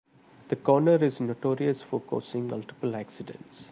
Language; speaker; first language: English; non-native, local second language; Malayalam